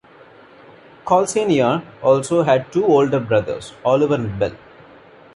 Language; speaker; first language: English; non-native, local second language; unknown